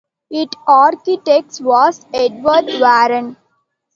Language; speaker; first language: English; non-native, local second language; Tamil